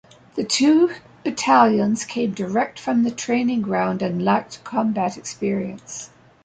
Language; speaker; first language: English; native; English